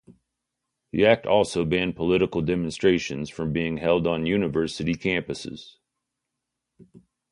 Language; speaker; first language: English; native; English